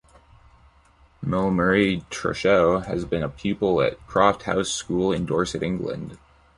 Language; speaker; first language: English; native; English